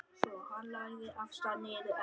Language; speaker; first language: Icelandic; non-native, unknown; Vietnamese